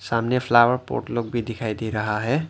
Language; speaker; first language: Hindi; non-native, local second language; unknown